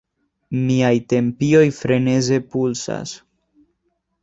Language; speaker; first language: Esperanto; non-native, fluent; Spanish